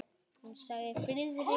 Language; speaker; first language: Icelandic; native; Icelandic